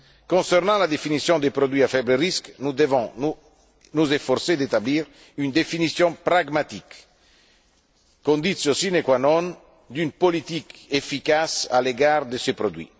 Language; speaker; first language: French; non-native, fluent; Italian